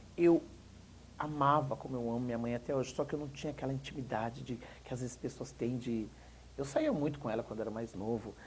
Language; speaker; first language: Portuguese; native; Portuguese